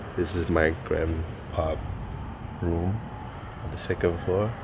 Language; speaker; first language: English; non-native, fluent; Chinese